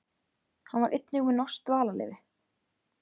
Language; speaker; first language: Icelandic; native; Icelandic